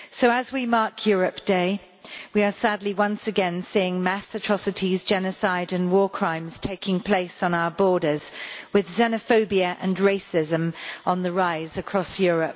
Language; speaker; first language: English; native; English